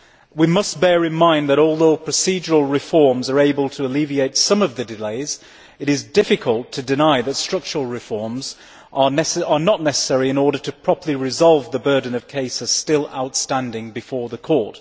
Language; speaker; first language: English; native; English